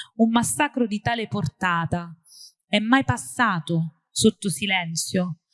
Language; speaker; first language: Italian; native; Italian